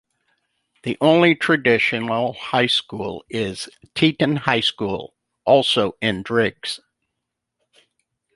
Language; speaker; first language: English; native; English